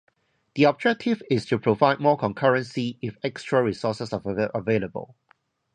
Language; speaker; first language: English; non-native, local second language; Cantonese